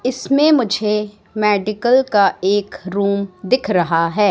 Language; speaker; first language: Hindi; native; Hindi